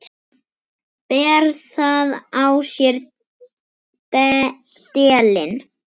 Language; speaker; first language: Icelandic; native; Icelandic